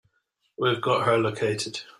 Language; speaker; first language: English; native; English